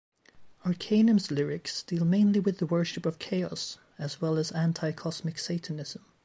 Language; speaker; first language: English; native; English